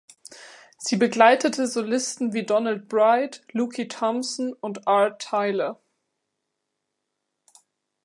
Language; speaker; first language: German; native; German